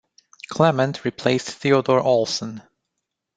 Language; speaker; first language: English; non-native, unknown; Romanian